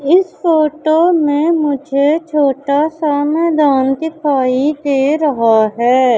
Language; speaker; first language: Hindi; native; Hindi